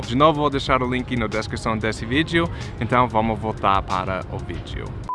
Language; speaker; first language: Portuguese; non-native, fluent; English